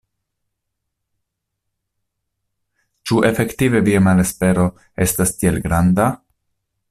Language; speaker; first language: Esperanto; non-native, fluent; Italian